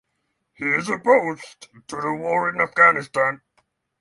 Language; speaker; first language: English; non-native, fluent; Norwegian